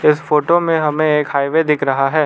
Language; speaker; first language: Hindi; non-native, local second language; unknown